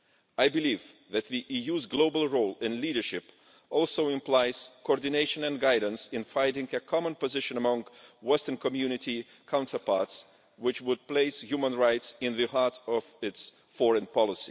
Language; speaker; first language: English; non-native, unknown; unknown